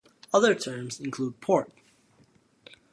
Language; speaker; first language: English; native; English